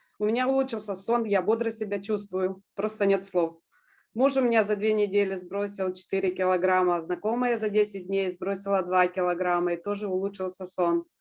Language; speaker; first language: Russian; native; Russian